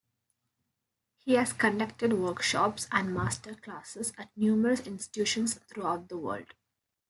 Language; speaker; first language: English; non-native, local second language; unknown